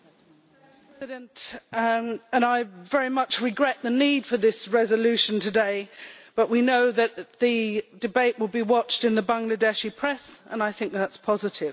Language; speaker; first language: English; native; English